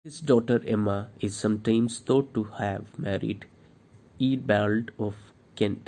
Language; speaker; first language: English; non-native, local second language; Malayalam